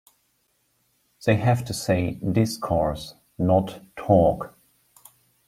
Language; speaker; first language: English; non-native, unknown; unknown